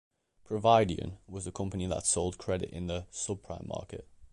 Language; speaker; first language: English; native; English